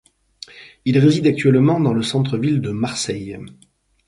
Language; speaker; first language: French; native; French